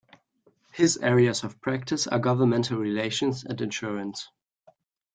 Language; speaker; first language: English; non-native, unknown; German